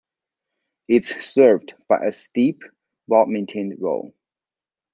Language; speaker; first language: English; non-native, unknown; Chinese